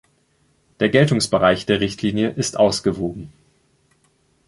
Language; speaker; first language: German; native; German